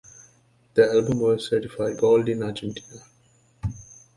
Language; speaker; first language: English; native; English